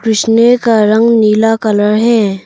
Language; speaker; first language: Hindi; early bilingual, other home language; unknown